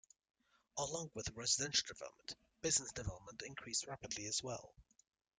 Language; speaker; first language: English; native; English